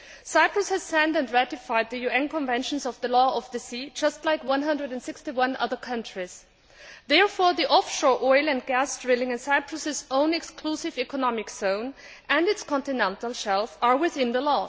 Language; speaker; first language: English; non-native, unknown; Greek